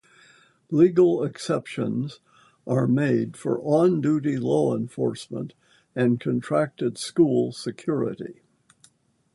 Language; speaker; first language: English; native; English